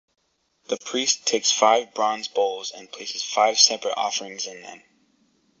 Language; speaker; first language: English; native; English